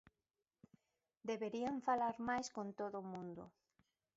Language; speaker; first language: Galician; native; Galician